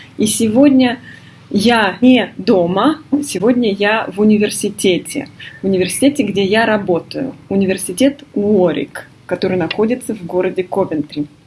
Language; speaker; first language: Russian; native; Russian